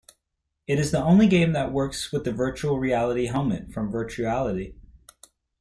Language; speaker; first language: English; native; English